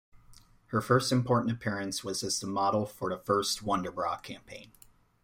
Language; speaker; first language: English; native; English